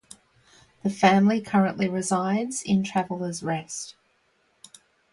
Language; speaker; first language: English; native; English